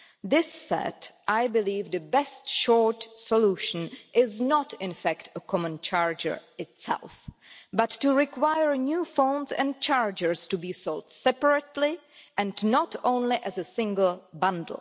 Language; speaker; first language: English; non-native, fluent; Czech